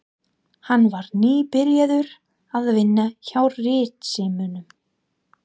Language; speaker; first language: Icelandic; non-native, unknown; English